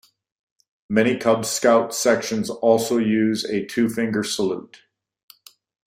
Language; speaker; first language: English; native; English